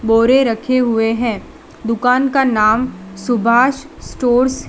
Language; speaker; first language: Hindi; non-native, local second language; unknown